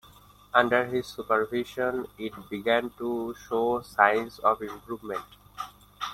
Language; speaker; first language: English; non-native, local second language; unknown